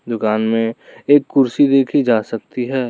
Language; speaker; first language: Hindi; non-native, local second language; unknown